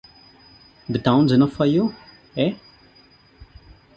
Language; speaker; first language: English; non-native, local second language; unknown